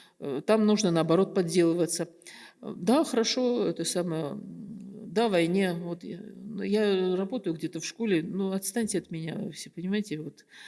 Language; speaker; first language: Russian; native; Russian